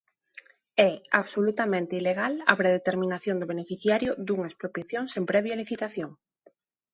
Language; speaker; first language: Galician; non-native, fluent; Spanish